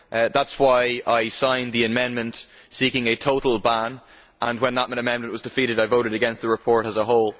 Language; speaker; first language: English; native; English